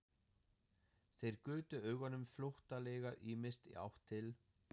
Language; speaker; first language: Icelandic; non-native, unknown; German